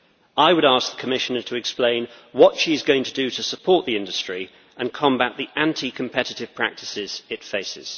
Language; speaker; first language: English; native; English